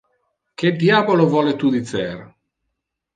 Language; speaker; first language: Interlingua; non-native, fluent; Italian